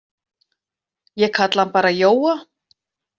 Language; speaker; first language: Icelandic; native; Icelandic